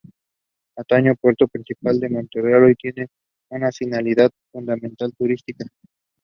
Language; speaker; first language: English; non-native, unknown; Spanish